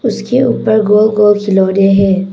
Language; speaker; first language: Hindi; non-native, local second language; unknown